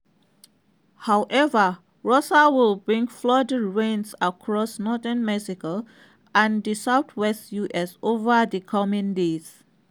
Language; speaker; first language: English; non-native, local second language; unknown